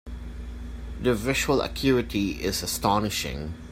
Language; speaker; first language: English; non-native, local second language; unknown